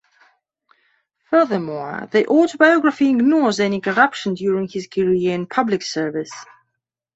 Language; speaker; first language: English; non-native, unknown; Belarusian